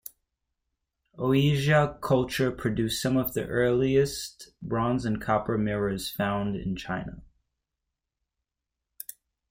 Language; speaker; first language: English; native; English